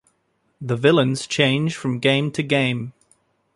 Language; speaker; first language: English; native; English